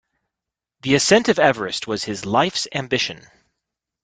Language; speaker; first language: English; native; English